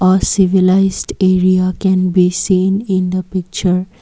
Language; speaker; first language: English; non-native, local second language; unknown